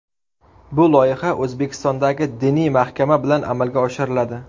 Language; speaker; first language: Uzbek; native; Uzbek